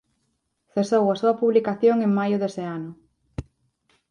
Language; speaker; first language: Galician; native; Galician